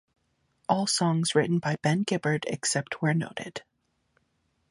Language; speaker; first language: English; native; English